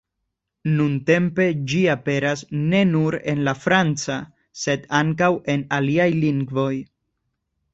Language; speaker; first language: Esperanto; non-native, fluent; Spanish